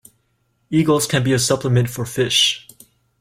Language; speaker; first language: English; native; English